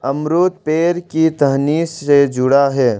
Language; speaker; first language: Hindi; non-native, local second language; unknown